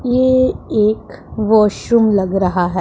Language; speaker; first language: Hindi; non-native, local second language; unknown